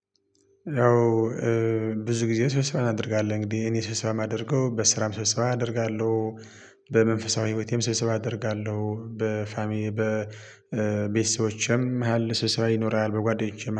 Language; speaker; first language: Amharic; non-native, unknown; Tigrinya